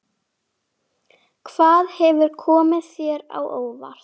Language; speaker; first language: Icelandic; native; Icelandic